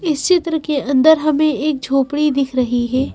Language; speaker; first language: Hindi; native; Hindi